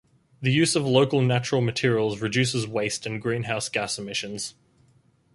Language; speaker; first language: English; native; English